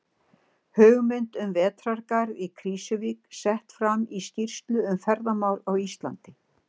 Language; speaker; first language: Icelandic; native; Icelandic